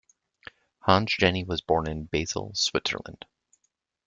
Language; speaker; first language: English; native; English